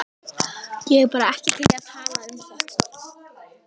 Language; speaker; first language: Icelandic; native; Icelandic